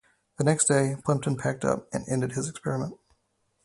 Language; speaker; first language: English; native; English